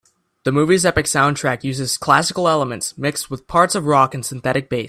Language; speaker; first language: English; native; English